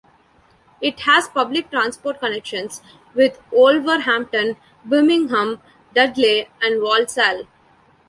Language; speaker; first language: English; non-native, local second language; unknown